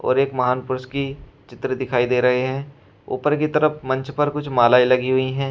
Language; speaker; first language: Hindi; native; Hindi